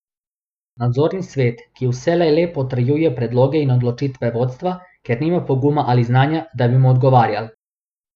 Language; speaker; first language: Slovenian; non-native, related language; Bosnian